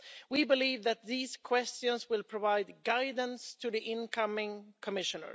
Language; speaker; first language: English; non-native, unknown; Swedish